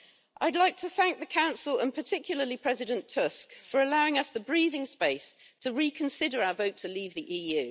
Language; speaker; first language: English; native; English